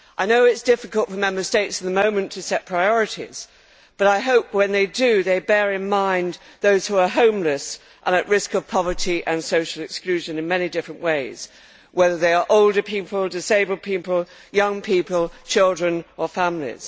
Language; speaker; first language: English; native; English